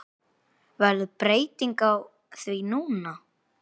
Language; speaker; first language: Icelandic; native; Icelandic